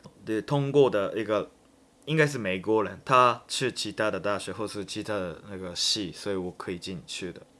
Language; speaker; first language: Chinese; non-native, fluent; Japanese